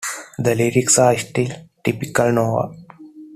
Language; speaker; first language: English; non-native, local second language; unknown